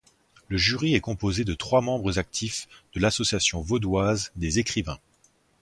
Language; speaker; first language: French; native; French